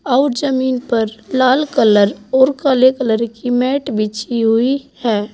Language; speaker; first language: Hindi; native; Hindi